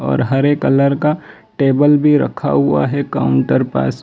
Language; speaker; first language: Hindi; non-native, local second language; Gujarati